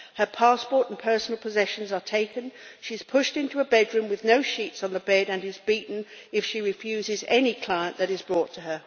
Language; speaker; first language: English; native; English